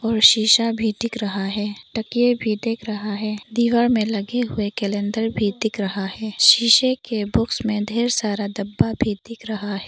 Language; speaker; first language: Hindi; non-native, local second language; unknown